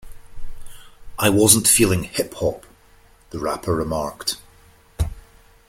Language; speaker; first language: English; native; English